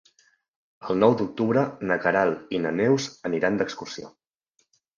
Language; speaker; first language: Catalan; native; Catalan